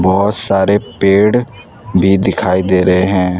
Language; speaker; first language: Hindi; non-native, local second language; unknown